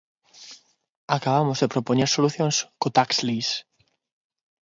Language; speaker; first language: Galician; non-native, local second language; Spanish